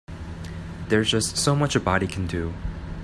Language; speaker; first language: English; native; English